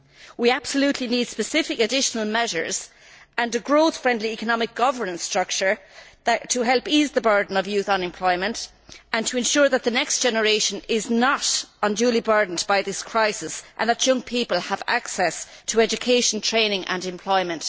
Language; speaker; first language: English; native; English